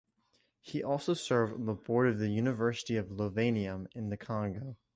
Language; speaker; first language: English; native; English